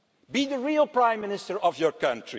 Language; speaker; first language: English; non-native, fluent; Dutch